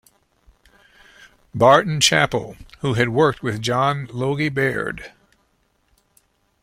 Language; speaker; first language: English; native; English